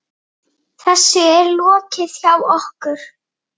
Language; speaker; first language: Icelandic; native; Icelandic